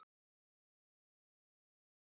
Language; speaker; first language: Icelandic; native; Icelandic